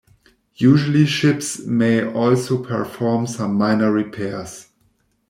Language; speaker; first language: English; non-native, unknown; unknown